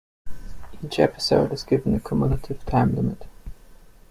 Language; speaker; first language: English; non-native, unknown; German